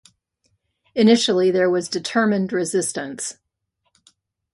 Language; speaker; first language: English; native; English